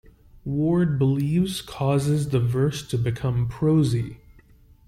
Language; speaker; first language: English; native; English